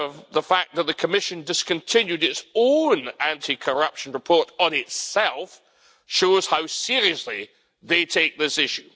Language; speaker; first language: English; native; English